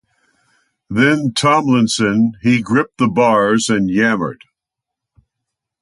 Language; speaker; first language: English; native; English